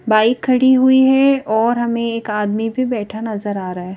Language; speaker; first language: Hindi; native; Hindi